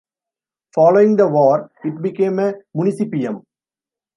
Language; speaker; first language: English; non-native, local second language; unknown